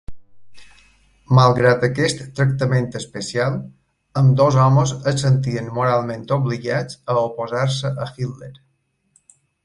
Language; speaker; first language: Catalan; native; Catalan